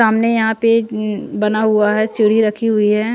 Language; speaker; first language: Hindi; non-native, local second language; Punjabi